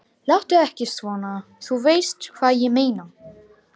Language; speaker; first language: Icelandic; non-native, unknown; Romanian